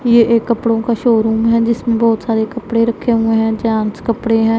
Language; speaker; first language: Hindi; non-native, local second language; Punjabi